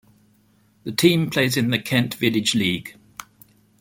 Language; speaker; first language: English; native; English